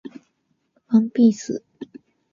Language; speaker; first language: Japanese; native; Japanese